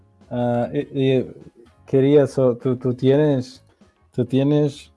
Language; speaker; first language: Spanish; non-native, related language; Portuguese